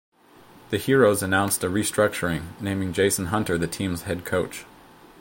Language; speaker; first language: English; native; English